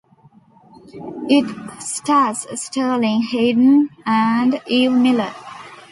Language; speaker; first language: English; non-native, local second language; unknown